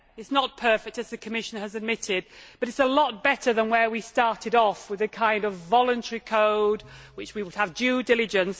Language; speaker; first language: English; native; English